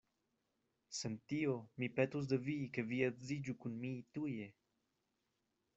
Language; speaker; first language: Esperanto; non-native, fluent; Spanish